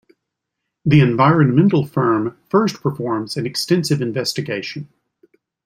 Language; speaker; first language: English; native; English